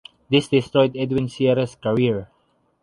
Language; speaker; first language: English; non-native, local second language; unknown